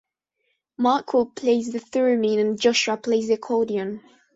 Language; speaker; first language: English; non-native, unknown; Spanish